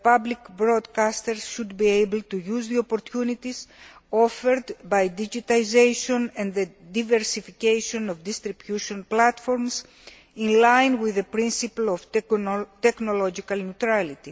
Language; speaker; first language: English; non-native, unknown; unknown